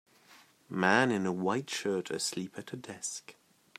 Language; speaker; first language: English; native; English